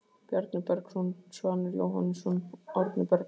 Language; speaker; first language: Icelandic; native; Icelandic